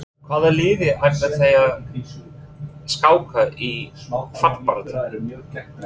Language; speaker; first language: Icelandic; non-native, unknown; English